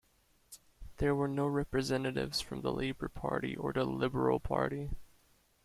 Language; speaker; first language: English; native; English